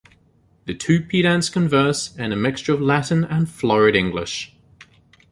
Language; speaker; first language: English; native; English